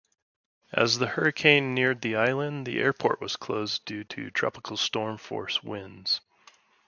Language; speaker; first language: English; native; English